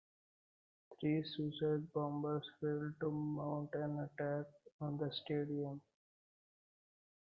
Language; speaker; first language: English; non-native, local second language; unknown